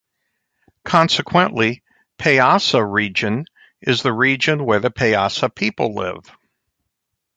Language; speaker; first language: English; native; English